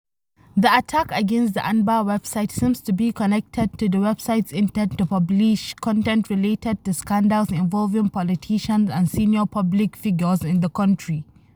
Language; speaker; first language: English; non-native, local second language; Hausa